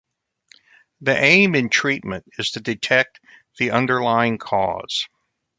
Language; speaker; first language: English; native; English